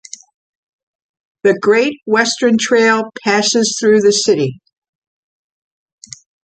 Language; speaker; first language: English; native; English